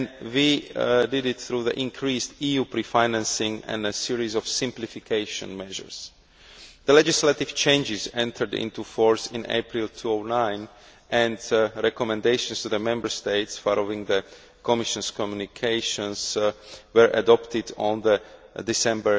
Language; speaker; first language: English; non-native, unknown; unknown